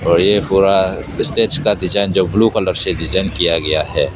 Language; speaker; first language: Hindi; early bilingual, other home language; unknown